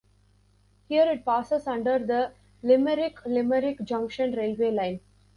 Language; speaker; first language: English; non-native, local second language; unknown